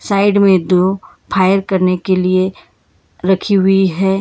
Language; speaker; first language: Hindi; non-native, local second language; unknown